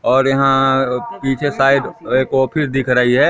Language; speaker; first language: Hindi; native; Hindi